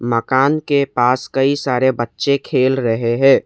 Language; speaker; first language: Hindi; non-native, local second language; Assamese